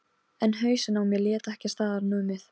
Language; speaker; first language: Icelandic; non-native, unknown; Polish